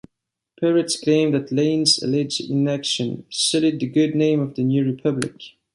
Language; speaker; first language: English; non-native, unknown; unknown